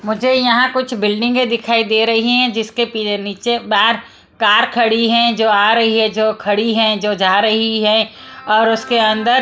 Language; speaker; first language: Hindi; non-native, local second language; Punjabi